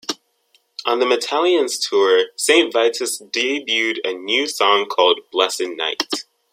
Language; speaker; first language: English; native; English